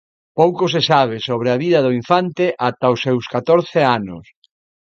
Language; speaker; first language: Galician; native; Galician